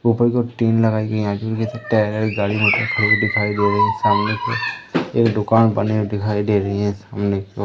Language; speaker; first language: Hindi; native; Hindi